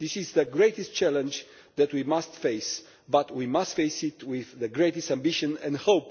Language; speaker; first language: English; non-native, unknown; Romanian